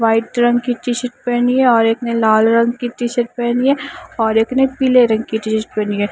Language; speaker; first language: Hindi; non-native, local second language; Punjabi